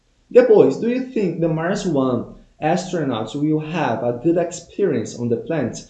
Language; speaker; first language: English; non-native, fluent; Portuguese